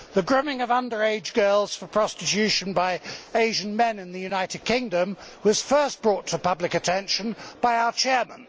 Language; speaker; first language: English; native; English